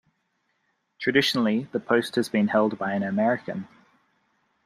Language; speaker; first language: English; native; English